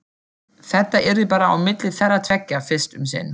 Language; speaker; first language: Icelandic; non-native, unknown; German